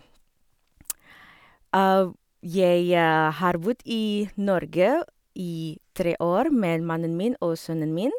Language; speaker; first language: Norwegian; non-native, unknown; Indonesian